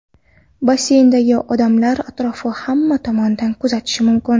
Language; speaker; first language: Uzbek; non-native, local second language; Kara-Kalpak